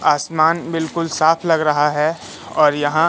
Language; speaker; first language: Hindi; native; Hindi